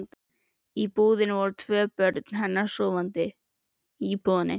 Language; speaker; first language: Icelandic; native; Icelandic